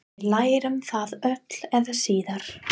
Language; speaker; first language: Icelandic; non-native, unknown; English